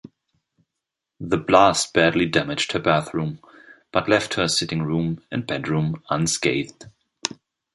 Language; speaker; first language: English; non-native, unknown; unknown